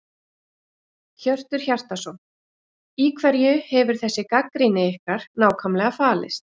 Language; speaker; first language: Icelandic; native; Icelandic